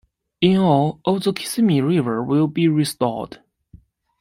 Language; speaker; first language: English; non-native, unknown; Chinese